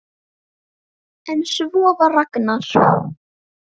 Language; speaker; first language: Icelandic; native; Icelandic